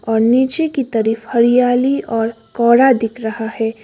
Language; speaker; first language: Hindi; non-native, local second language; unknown